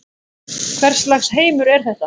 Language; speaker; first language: Icelandic; native; Icelandic